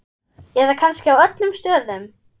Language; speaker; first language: Icelandic; non-native, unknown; German